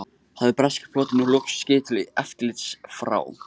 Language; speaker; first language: Icelandic; non-native, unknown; Kurdish